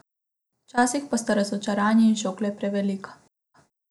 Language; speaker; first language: Slovenian; non-native, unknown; Macedonian